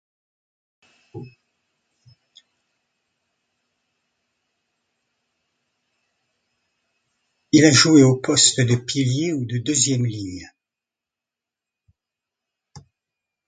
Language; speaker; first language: French; non-native, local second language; Arabic